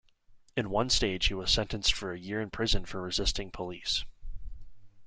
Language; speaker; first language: English; native; English